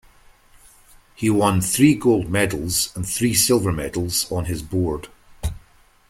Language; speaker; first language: English; native; English